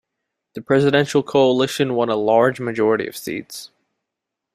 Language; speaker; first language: English; native; English